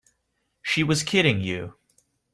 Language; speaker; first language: English; native; English